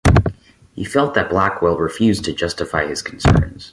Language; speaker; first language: English; native; English